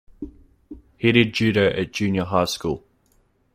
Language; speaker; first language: English; native; English